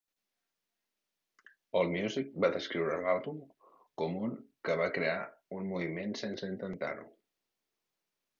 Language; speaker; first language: Catalan; native; Catalan